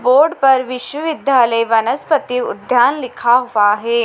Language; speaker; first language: Hindi; native; Hindi